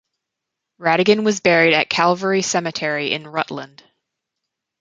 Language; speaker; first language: English; native; English